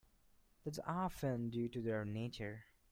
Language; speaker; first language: English; non-native, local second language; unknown